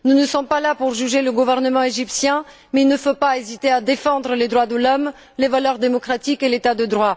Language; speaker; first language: French; non-native, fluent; Bulgarian